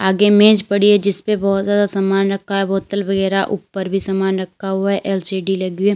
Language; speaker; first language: Hindi; native; Hindi